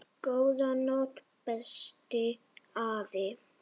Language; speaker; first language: Icelandic; non-native, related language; Danish